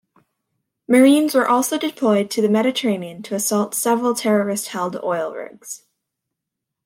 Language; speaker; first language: English; native; English